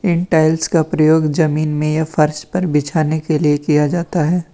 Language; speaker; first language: Hindi; native; Hindi